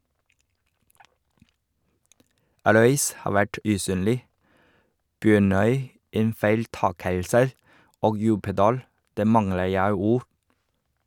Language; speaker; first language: Norwegian; non-native, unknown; Chinese